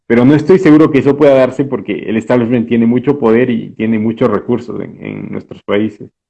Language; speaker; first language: Spanish; native; Spanish